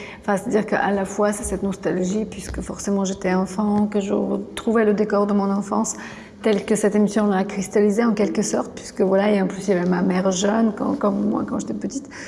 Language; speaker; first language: French; non-native, fluent; Bulgarian